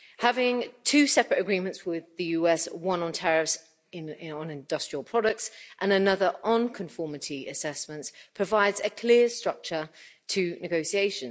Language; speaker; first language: English; native; English